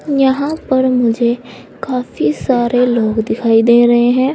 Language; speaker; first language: Hindi; native; Hindi